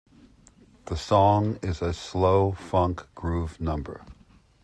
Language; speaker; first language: English; native; English